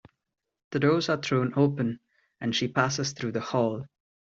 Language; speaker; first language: English; non-native, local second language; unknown